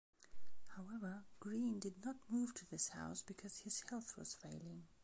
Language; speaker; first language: English; non-native, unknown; Belarusian